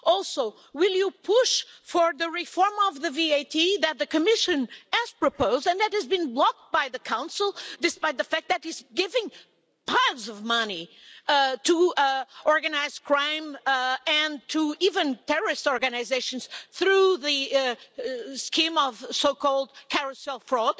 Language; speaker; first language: English; non-native, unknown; Portuguese